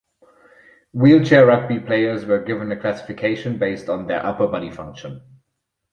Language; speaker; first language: English; non-native, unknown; German